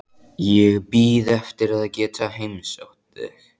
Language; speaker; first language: Icelandic; native; Icelandic